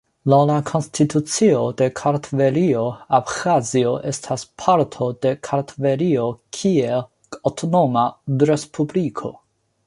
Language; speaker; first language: Esperanto; non-native, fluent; Chinese